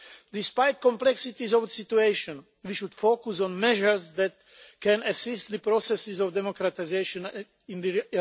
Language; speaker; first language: English; non-native, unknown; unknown